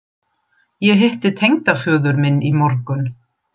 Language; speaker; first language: Icelandic; non-native, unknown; German